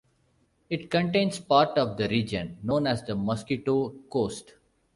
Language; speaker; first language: English; non-native, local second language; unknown